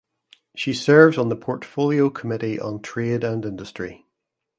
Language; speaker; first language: English; native; English